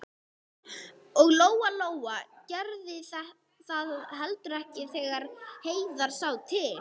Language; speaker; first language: Icelandic; non-native, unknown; English